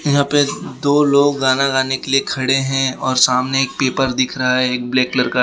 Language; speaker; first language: Hindi; non-native, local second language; Gujarati